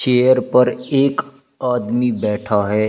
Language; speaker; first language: Hindi; native; Hindi